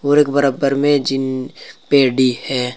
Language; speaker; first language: Hindi; native; Hindi